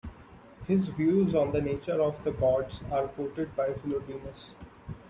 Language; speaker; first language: English; non-native, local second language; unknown